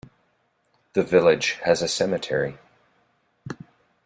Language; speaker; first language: English; native; English